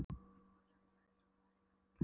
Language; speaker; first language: Icelandic; non-native, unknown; Polish